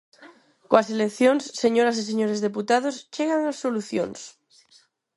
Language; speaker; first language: Galician; non-native, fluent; Spanish